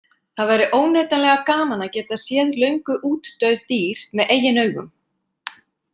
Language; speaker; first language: Icelandic; native; Icelandic